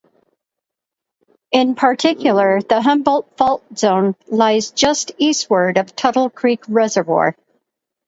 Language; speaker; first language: English; native; English